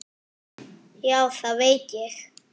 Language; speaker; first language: Icelandic; non-native, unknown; French